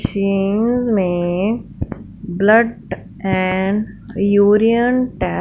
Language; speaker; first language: Hindi; non-native, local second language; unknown